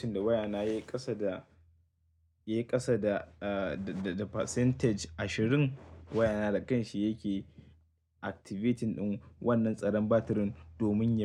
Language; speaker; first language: Hausa; native; Hausa